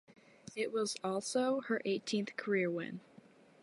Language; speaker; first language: English; native; English